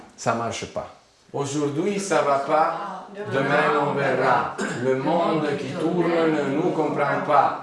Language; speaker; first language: French; non-native, related language; Italian